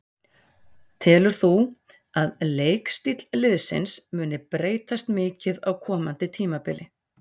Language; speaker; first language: Icelandic; native; Icelandic